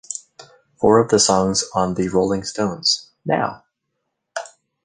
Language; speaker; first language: English; native; English